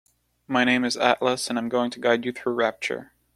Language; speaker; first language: English; non-native, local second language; French